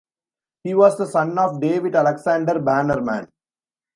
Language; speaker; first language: English; non-native, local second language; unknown